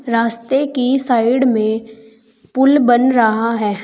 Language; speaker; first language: Hindi; native; Hindi